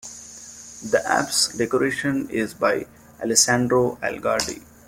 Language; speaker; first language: English; non-native, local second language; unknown